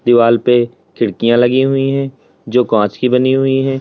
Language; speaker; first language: Hindi; native; Hindi